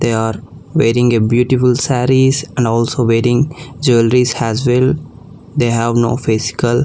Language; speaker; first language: English; non-native, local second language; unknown